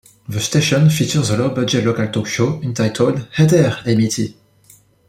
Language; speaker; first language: English; non-native, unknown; French